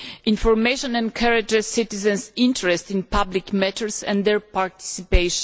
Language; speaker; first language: English; non-native, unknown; Polish